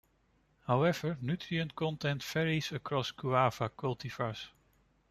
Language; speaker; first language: English; non-native, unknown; Dutch